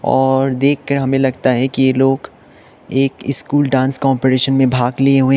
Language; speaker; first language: Hindi; non-native, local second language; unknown